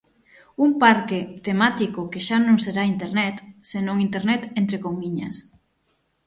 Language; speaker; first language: Galician; native; Galician